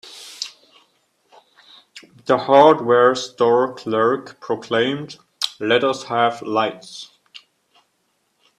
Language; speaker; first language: English; non-native, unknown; German